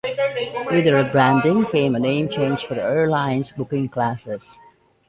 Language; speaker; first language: English; native; English